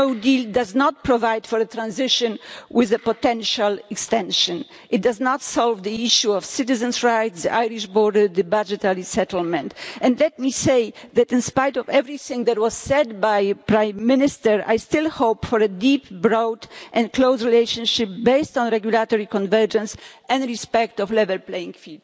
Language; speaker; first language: English; non-native, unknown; Polish